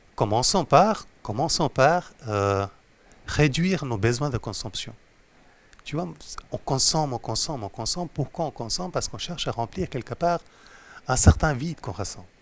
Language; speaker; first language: French; non-native, fluent; Hindi